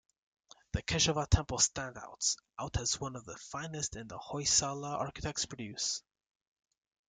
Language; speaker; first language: English; native; English